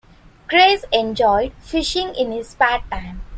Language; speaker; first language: English; non-native, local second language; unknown